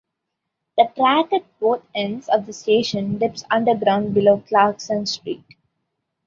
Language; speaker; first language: English; non-native, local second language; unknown